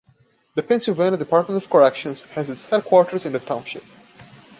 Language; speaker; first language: English; non-native, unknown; Portuguese